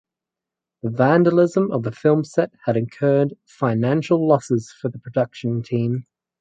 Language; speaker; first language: English; native; English